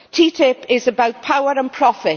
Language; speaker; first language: English; native; English